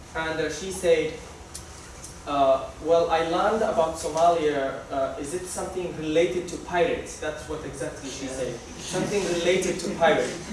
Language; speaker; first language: English; non-native, local second language; Somali